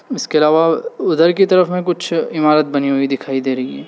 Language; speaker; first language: Hindi; native; Hindi